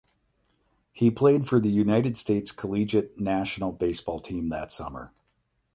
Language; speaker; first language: English; native; English